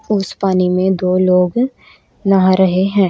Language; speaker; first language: Hindi; native; Hindi